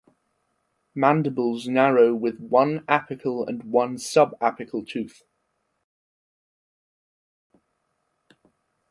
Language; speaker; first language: English; non-native, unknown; German